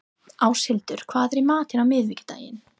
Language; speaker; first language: Icelandic; non-native, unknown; English